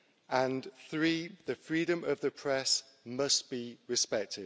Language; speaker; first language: English; native; English